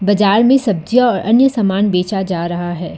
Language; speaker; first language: Hindi; non-native, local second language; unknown